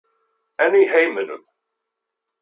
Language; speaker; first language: Icelandic; native; Icelandic